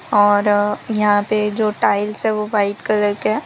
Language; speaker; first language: Hindi; non-native, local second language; Gujarati